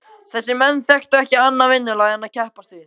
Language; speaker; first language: Icelandic; native; Icelandic